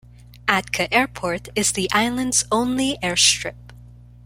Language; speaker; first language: English; non-native, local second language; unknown